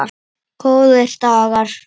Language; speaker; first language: Icelandic; native; Icelandic